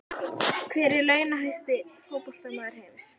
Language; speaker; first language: Icelandic; native; Icelandic